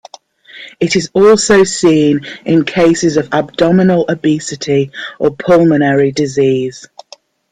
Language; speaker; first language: English; native; English